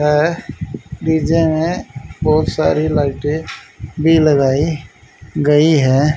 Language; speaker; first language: Hindi; native; Hindi